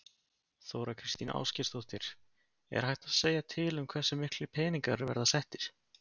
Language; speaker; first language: Icelandic; native; Icelandic